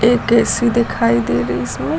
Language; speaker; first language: Hindi; native; Hindi